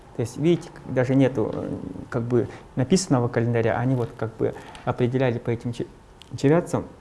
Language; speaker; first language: Russian; non-native, local second language; Evenki